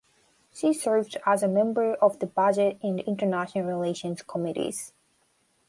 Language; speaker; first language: English; non-native, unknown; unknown